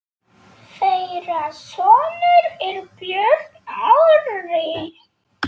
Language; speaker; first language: Icelandic; non-native, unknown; Polish